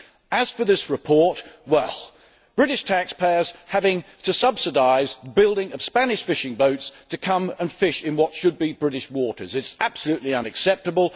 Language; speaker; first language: English; native; English